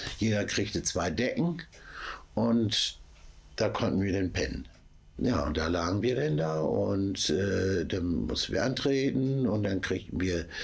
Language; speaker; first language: German; native; German